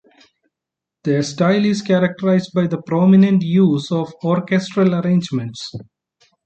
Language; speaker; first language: English; non-native, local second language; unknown